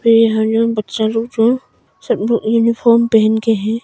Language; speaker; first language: Hindi; non-native, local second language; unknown